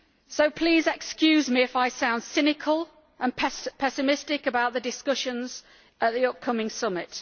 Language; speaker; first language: English; native; English